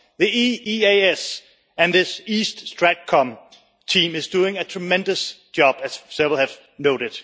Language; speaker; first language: English; non-native, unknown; Danish